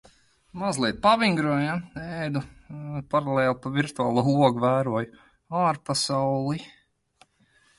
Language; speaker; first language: Latvian; non-native, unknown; Lithuanian